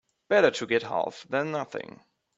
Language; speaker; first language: English; non-native, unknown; German